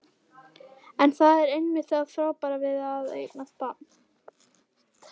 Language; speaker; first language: Icelandic; native; Icelandic